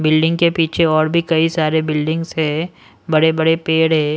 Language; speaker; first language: Hindi; non-native, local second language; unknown